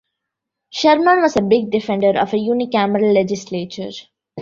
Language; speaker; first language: English; non-native, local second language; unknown